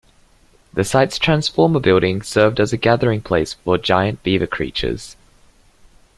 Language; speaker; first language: English; native; English